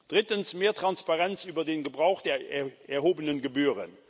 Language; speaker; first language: German; non-native, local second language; Luxembourgish